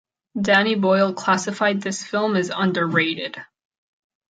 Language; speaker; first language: English; non-native, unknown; Catalan